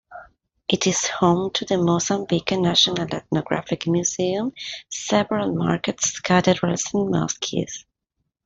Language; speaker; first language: English; non-native, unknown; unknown